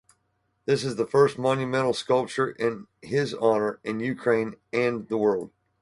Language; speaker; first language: English; native; English